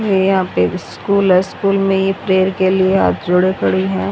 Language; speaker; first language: Hindi; native; Hindi